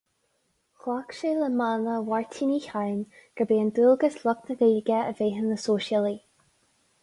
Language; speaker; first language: Irish; non-native, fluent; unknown